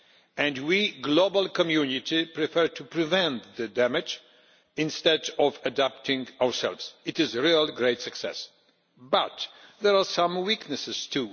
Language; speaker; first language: English; non-native, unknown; Polish